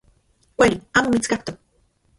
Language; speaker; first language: Central Puebla Nahuatl; non-native, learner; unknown